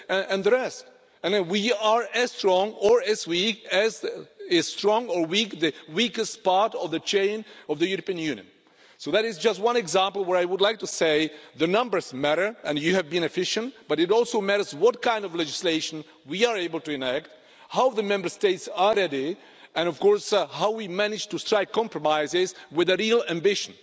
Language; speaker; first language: English; non-native, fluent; Czech